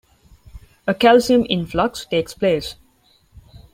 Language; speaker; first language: English; non-native, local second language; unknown